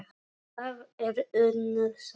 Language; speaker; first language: Icelandic; non-native, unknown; Polish